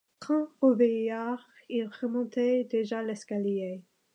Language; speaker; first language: French; non-native, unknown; English